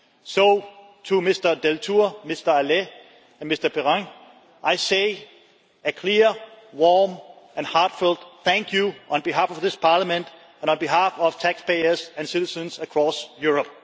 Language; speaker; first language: English; non-native, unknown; Danish